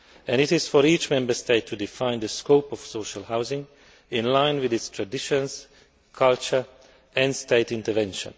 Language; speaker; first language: English; non-native, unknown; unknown